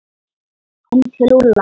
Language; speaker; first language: Icelandic; non-native, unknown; Lithuanian